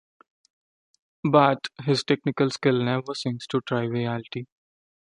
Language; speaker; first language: English; non-native, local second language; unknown